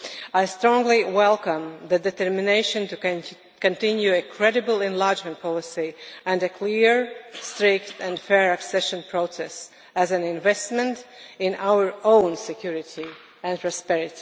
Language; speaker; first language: English; non-native, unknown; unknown